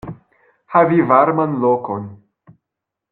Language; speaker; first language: Esperanto; non-native, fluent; French